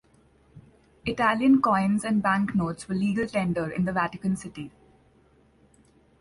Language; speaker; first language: English; non-native, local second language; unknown